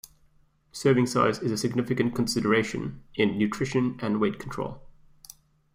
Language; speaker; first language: English; native; English